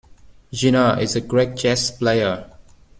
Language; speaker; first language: English; native; English